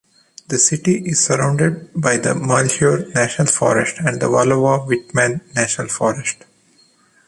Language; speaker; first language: English; non-native, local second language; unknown